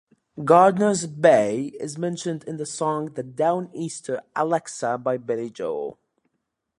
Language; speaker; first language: English; native; English